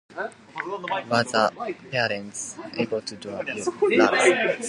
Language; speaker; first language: English; non-native, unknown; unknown